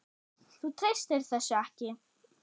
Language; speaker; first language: Icelandic; non-native, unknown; German